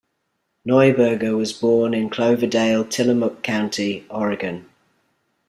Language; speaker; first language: English; native; English